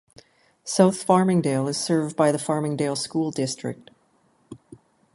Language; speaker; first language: English; native; English